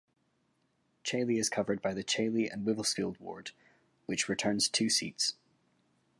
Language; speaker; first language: English; native; English